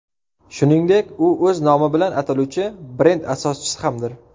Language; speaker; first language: Uzbek; native; Uzbek